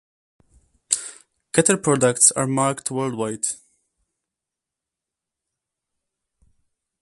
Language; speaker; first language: English; non-native, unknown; Polish